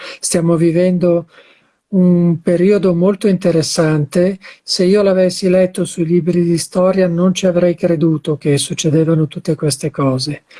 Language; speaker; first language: Italian; native; Italian